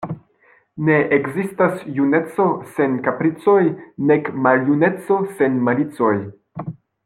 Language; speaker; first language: Esperanto; non-native, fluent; French